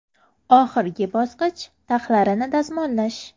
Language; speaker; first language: Uzbek; native; Uzbek